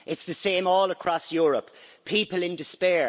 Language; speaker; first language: English; native; English